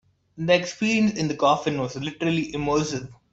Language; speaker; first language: English; non-native, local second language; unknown